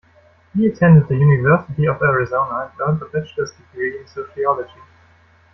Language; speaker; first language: English; non-native, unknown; German